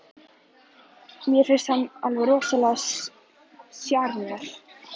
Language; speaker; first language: Icelandic; native; Icelandic